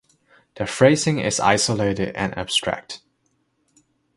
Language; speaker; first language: English; non-native, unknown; Chinese